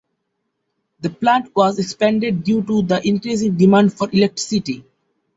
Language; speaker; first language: English; non-native, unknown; Bangla